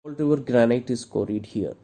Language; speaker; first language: English; non-native, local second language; Malayalam